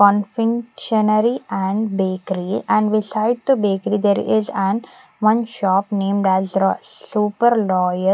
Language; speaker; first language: English; non-native, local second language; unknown